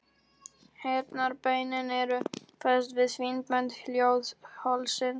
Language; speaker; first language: Icelandic; non-native, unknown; Polish